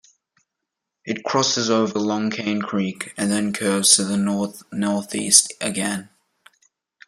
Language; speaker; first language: English; native; English